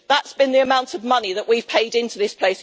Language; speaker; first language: English; native; English